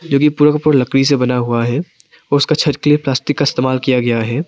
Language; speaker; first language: Hindi; non-native, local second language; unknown